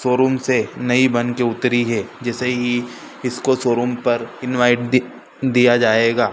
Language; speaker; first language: Hindi; native; Hindi